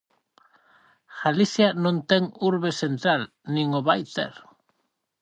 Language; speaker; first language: Galician; native; Galician